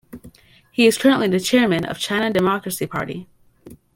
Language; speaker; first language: English; native; English